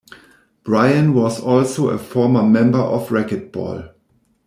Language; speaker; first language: English; non-native, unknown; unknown